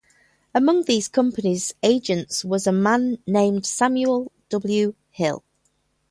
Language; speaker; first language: English; native; English